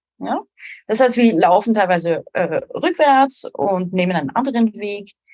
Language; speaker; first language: German; non-native, fluent; French